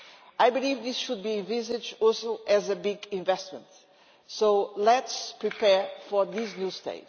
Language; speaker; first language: English; non-native, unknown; Portuguese